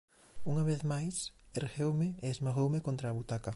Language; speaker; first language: Galician; native; Galician